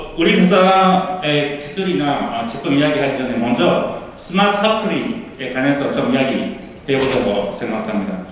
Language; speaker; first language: Korean; early bilingual, heritage; Korean